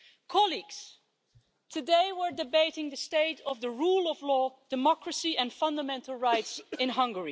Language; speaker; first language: English; non-native, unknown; Dutch